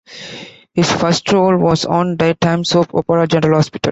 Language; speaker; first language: English; non-native, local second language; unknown